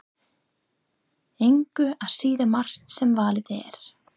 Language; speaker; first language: Icelandic; non-native, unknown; English